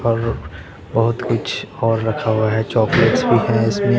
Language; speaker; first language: Hindi; non-native, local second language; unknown